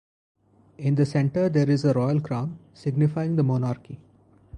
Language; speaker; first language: English; non-native, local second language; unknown